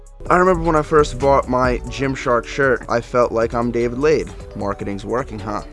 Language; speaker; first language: English; native; English